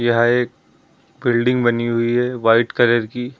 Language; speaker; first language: Hindi; native; Hindi